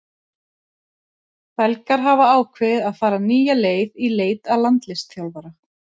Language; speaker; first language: Icelandic; native; Icelandic